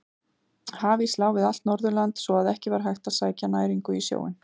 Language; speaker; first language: Icelandic; native; Icelandic